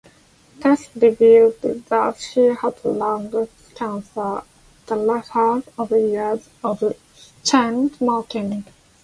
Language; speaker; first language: English; non-native, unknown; Japanese